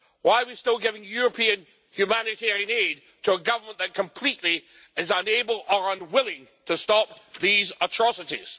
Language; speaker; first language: English; native; English